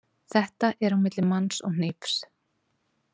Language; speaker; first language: Icelandic; native; Icelandic